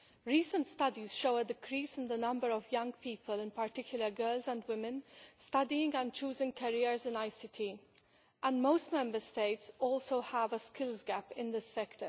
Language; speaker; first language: English; non-native, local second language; Maltese